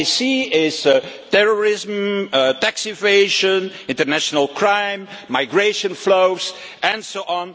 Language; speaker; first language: English; non-native, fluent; Dutch